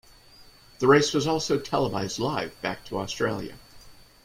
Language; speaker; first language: English; native; English